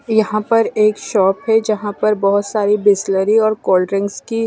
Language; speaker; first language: Hindi; non-native, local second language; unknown